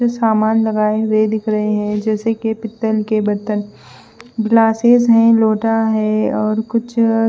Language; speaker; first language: Hindi; non-native, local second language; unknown